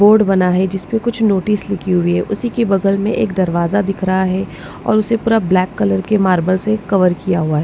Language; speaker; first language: Hindi; non-native, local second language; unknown